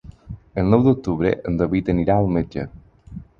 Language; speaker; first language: Catalan; non-native, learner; Spanish